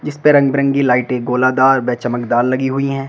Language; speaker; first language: Hindi; native; Hindi